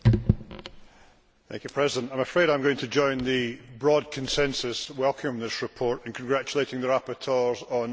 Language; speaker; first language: English; native; English